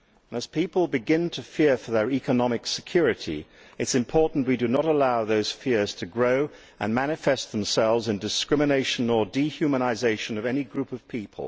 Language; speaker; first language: English; native; English